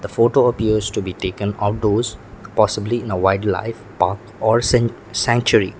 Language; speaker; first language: English; non-native, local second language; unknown